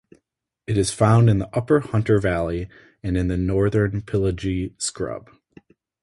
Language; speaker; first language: English; native; English